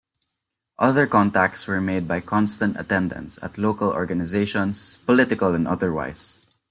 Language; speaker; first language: English; non-native, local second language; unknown